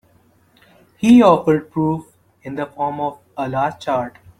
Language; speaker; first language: English; non-native, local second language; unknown